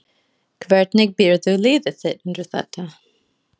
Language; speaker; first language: Icelandic; non-native, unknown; English